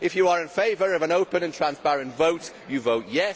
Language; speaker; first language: English; native; English